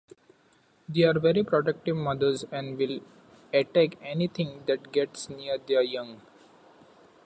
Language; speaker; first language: English; non-native, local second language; Marathi